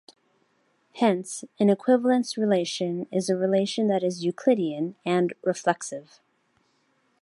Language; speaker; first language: English; native; English